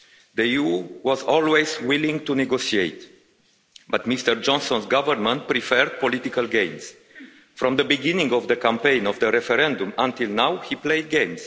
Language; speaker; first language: English; non-native, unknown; Romanian